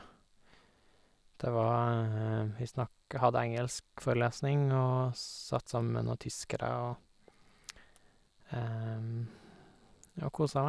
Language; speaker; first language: Norwegian; native; Norwegian